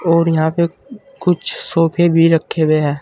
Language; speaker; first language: Hindi; native; Hindi